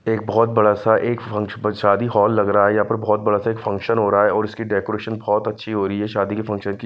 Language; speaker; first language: Hindi; non-native, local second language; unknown